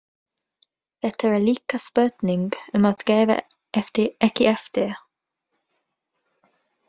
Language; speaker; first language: Icelandic; non-native, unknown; English